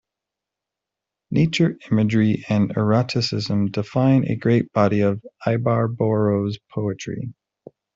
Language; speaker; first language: English; native; English